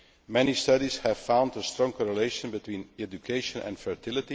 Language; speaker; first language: English; non-native, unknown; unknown